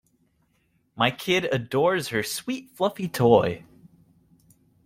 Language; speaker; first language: English; native; English